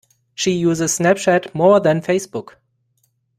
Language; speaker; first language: English; non-native, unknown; German